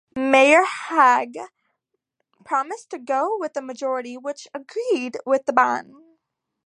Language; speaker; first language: English; native; English